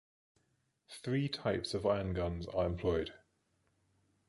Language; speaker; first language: English; native; English